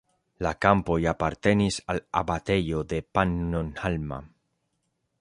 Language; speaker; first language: Esperanto; non-native, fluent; Spanish